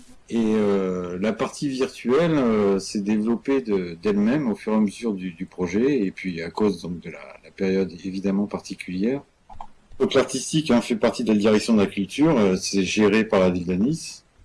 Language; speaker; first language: French; native; French